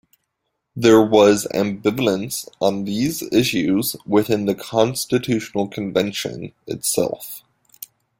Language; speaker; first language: English; native; English